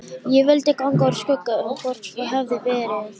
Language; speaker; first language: Icelandic; native; Icelandic